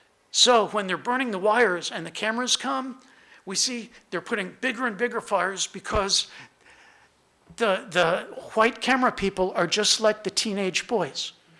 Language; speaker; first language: English; native; English